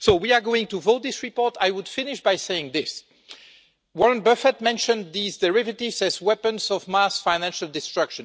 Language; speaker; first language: English; non-native, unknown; French